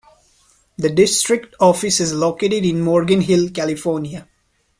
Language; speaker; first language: English; non-native, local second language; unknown